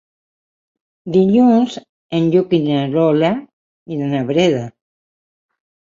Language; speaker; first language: Catalan; non-native, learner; Spanish